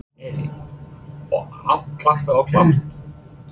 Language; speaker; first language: Icelandic; non-native, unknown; English